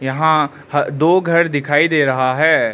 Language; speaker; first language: Hindi; non-native, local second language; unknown